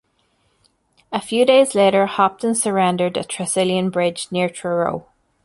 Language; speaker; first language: English; native; English